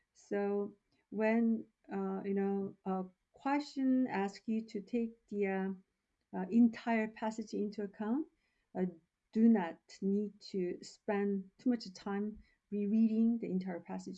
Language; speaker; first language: English; non-native, fluent; Korean